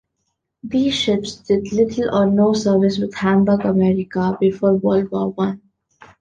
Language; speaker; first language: English; non-native, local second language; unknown